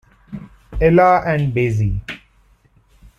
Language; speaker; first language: English; non-native, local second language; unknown